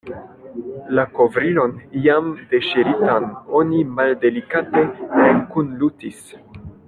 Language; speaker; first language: Esperanto; non-native, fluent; French